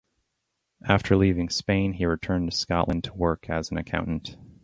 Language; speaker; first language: English; native; English